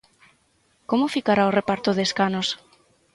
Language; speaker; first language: Galician; native; Galician